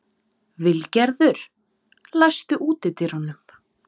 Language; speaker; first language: Icelandic; non-native, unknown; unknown